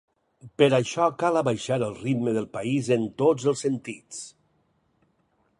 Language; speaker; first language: Catalan; native; Catalan